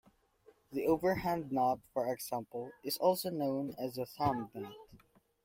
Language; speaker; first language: English; non-native, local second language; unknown